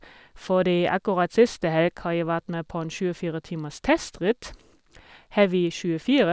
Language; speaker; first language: Norwegian; non-native, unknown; German